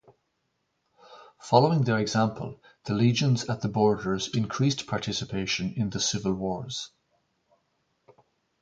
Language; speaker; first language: English; native; English